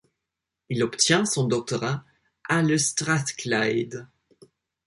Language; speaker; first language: French; non-native, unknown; English